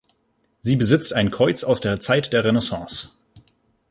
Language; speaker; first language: German; native; German